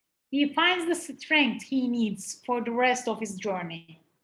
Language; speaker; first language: English; non-native, fluent; Turkish